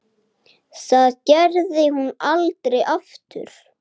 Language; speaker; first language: Icelandic; native; Icelandic